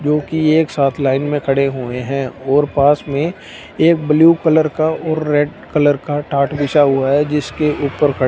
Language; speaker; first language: Hindi; non-native, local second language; Punjabi